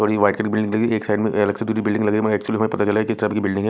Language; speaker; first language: Hindi; non-native, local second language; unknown